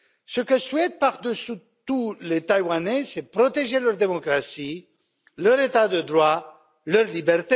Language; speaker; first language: French; non-native, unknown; Romanian